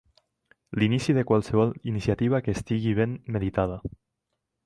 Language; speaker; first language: Catalan; native; Catalan